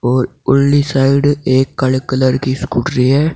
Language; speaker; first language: Hindi; native; Hindi